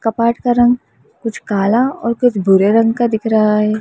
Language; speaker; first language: Hindi; native; Hindi